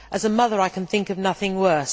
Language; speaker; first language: English; native; English